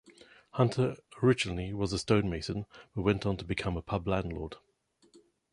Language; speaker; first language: English; native; English